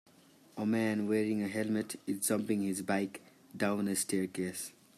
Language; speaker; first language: English; non-native, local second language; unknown